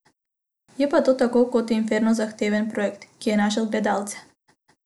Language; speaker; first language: Slovenian; non-native, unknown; Macedonian